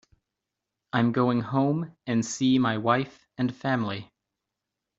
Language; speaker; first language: English; native; English